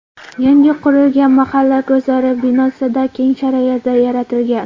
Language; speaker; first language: Uzbek; non-native, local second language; Kara-Kalpak